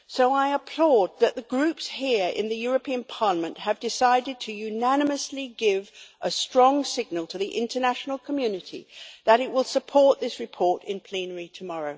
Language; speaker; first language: English; native; English